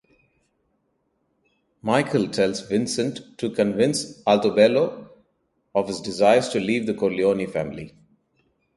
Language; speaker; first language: English; non-native, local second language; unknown